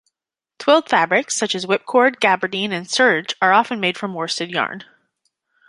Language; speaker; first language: English; native; English